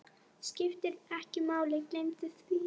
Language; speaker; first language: Icelandic; non-native, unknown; Polish